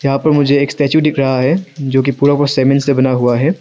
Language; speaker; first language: Hindi; non-native, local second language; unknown